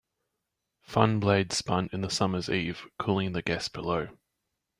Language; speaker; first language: English; native; English